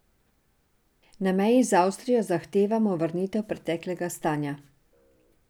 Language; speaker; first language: Slovenian; non-native, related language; Serbian